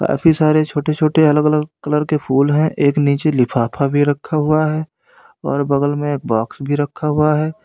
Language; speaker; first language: Hindi; native; Hindi